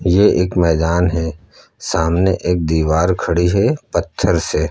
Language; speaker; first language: Hindi; native; Hindi